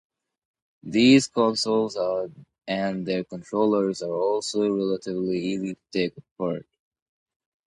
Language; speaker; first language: English; non-native, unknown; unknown